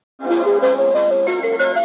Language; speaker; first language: Icelandic; non-native, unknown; Thai